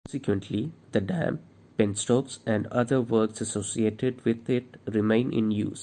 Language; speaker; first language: English; non-native, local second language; Malayalam